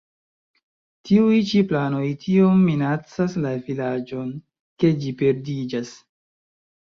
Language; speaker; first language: Esperanto; non-native, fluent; Chinese